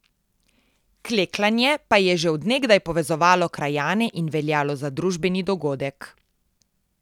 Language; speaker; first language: Slovenian; native; Slovenian